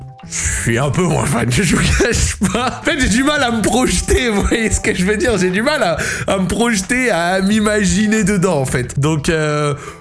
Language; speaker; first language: French; native; French